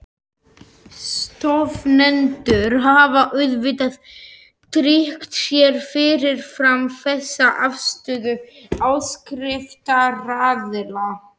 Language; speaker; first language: Icelandic; non-native, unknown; Slovak